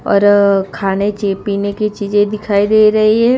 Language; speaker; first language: Hindi; non-native, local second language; Gujarati